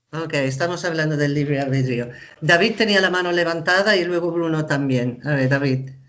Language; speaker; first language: Spanish; non-native, fluent; English